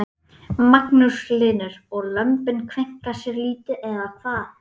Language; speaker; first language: Icelandic; native; Icelandic